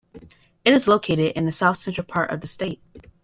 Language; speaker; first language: English; native; English